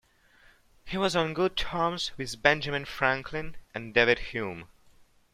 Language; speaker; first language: English; non-native, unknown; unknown